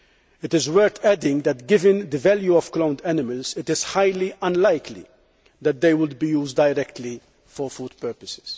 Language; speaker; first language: English; non-native, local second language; Maltese